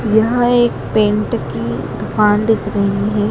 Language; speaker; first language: Hindi; native; Hindi